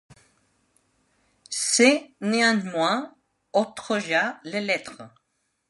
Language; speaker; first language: French; non-native, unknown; Spanish